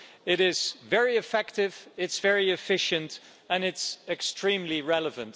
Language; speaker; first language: English; non-native, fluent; Dutch